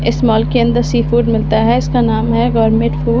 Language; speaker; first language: Hindi; native; Hindi